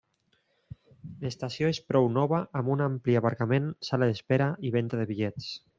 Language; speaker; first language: Catalan; non-native, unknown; Spanish